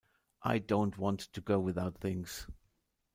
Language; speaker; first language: English; non-native, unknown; German